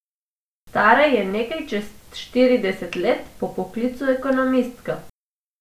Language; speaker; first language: Slovenian; non-native, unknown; Macedonian